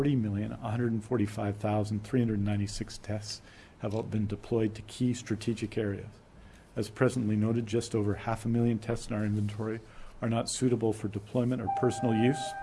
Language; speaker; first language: English; native; English